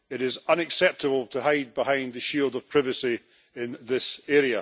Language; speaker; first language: English; native; English